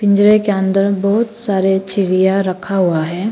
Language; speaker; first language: Hindi; non-native, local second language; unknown